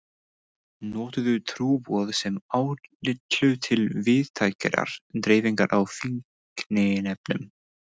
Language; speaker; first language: Icelandic; non-native, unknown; English